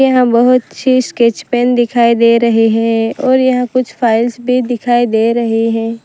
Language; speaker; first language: Hindi; non-native, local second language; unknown